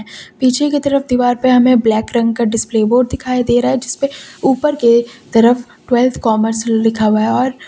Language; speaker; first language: Hindi; native; Hindi